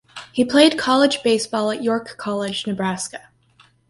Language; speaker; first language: English; native; English